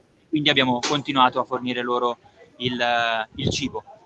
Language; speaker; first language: Italian; native; Italian